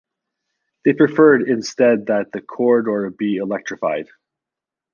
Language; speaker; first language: English; native; English